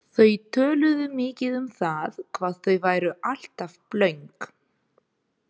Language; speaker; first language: Icelandic; non-native, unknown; Ukrainian